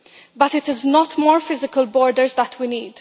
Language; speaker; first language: English; non-native, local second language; Maltese